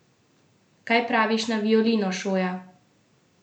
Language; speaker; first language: Slovenian; native; Slovenian